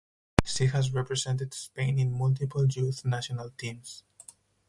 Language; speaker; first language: English; non-native, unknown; Spanish